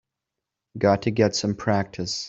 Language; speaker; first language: English; native; English